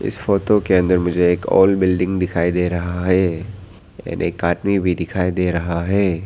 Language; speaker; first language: Hindi; non-native, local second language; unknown